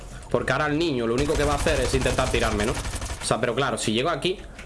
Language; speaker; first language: Spanish; native; Spanish